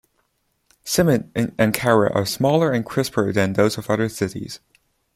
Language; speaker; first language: English; non-native, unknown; Chinese